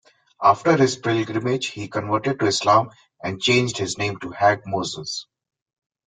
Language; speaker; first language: English; non-native, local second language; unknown